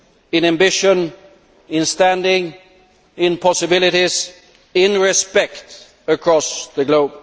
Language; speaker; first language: English; non-native, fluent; Swedish